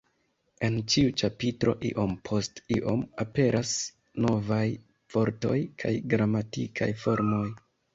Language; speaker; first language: Esperanto; non-native, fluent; Kinyarwanda